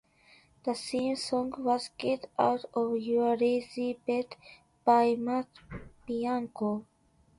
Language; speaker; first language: English; non-native, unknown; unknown